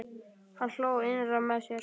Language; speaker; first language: Icelandic; native; Icelandic